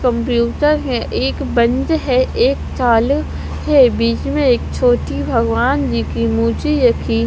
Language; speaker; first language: Hindi; non-native, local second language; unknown